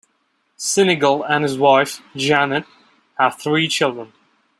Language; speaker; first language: English; non-native, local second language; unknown